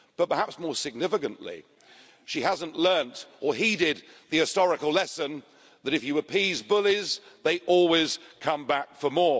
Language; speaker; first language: English; native; English